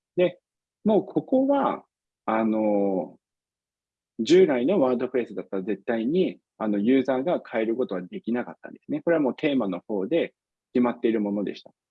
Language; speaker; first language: Japanese; non-native, fluent; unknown